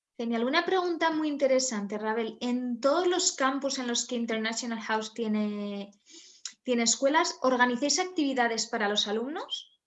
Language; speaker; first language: Spanish; native; Spanish